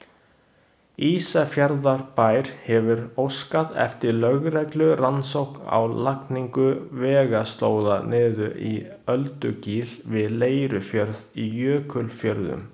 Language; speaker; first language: Icelandic; non-native, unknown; Chinese